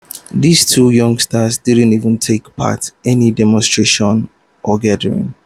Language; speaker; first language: English; non-native, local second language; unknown